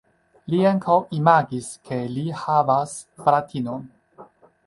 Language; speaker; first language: Esperanto; non-native, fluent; Chinese